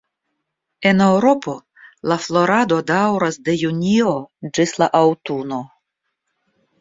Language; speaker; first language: Esperanto; non-native, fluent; Russian